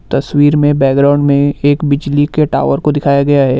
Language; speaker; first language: Hindi; non-native, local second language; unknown